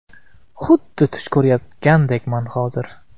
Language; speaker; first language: Uzbek; non-native, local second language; Kara-Kalpak